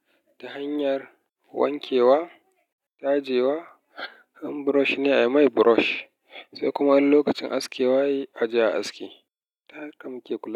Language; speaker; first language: Hausa; native; Hausa